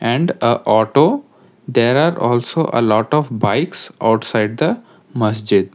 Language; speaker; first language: English; non-native, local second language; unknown